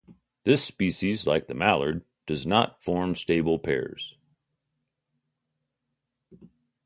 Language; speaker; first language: English; native; English